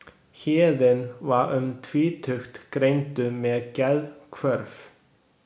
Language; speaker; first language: Icelandic; non-native, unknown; Chinese